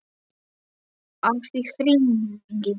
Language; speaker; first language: Icelandic; non-native, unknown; Polish